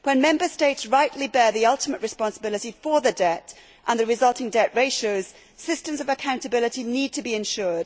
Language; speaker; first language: English; native; English